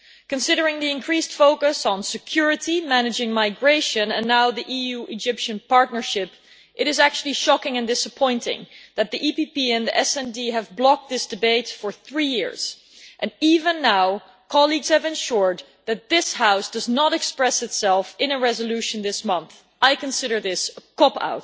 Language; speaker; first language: English; non-native, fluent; Dutch